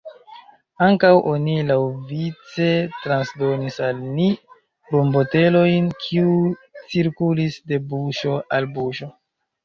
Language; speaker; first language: Esperanto; non-native, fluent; Chinese